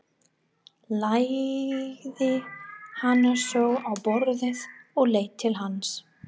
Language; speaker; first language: Icelandic; non-native, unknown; English